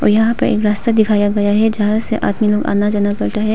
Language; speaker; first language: Hindi; non-native, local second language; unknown